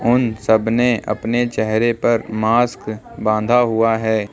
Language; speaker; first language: Hindi; native; Hindi